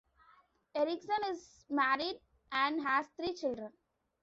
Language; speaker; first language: English; non-native, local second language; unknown